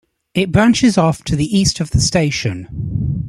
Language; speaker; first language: English; native; English